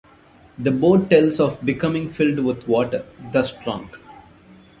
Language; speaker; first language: English; non-native, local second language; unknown